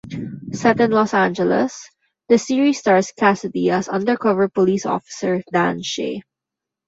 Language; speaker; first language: English; non-native, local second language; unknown